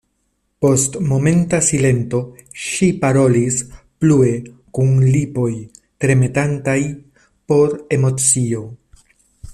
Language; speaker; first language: Esperanto; non-native, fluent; Spanish